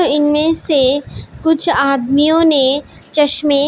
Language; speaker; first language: Hindi; non-native, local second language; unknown